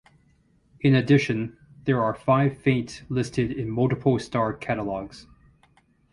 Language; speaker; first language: English; native; English